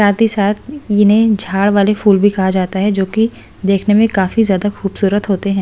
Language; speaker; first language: Hindi; native; Hindi